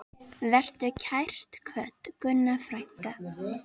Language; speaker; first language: Icelandic; native; Icelandic